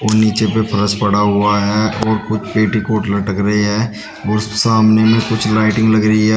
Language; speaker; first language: Hindi; native; Hindi